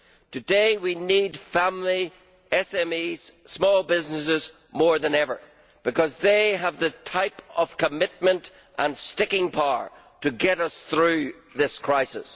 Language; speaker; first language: English; native; English